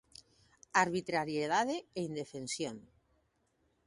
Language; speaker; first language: Galician; native; Galician